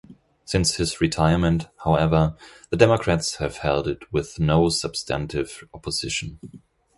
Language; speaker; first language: English; non-native, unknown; German